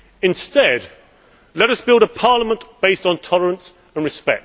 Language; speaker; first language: English; native; English